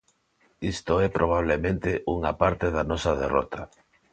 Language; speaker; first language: Galician; non-native, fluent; Spanish